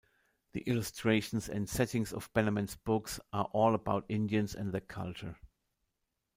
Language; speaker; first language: English; non-native, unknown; German